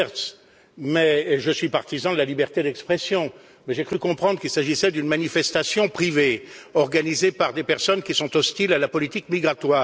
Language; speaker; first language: French; native; French